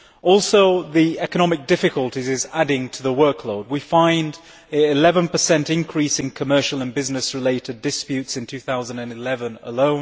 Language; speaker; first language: English; native; English